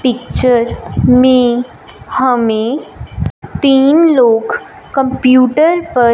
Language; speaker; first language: Hindi; non-native, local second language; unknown